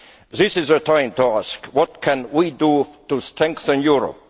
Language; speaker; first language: English; non-native, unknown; Estonian